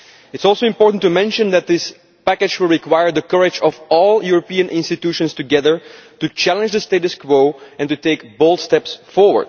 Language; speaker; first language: English; non-native, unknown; Dutch